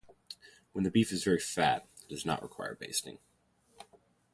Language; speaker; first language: English; native; English